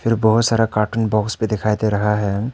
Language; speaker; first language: Hindi; non-native, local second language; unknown